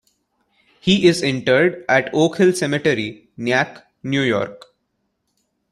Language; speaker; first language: English; non-native, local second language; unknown